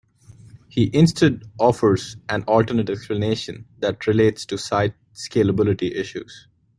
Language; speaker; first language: English; non-native, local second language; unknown